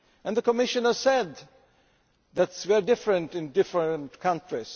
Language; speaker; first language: English; non-native, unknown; German